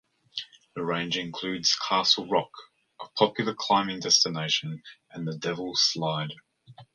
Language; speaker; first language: English; native; English